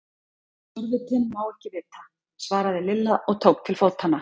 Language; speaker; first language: Icelandic; native; Icelandic